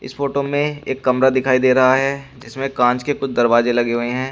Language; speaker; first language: Hindi; native; Hindi